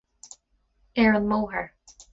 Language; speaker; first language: Irish; non-native, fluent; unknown